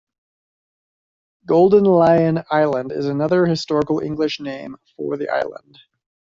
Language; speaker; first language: English; native; English